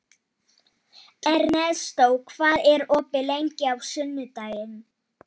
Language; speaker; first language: Icelandic; non-native, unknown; Polish